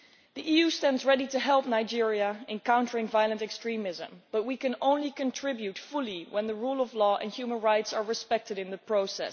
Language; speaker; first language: English; non-native, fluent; Dutch